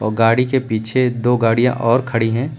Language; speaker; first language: Hindi; native; Hindi